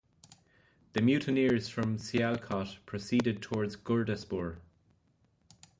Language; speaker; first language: English; native; English